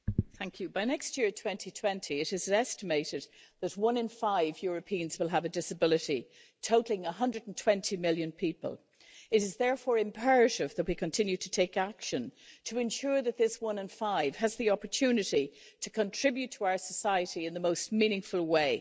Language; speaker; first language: English; native; English